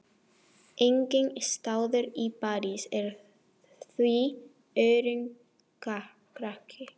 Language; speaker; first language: Icelandic; non-native, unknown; Spanish